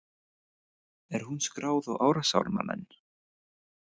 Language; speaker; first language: Icelandic; non-native, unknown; English